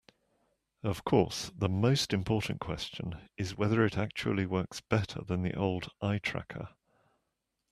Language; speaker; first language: English; native; English